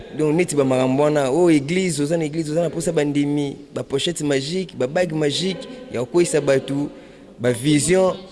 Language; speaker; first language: Lingala; non-native, local second language; Kongo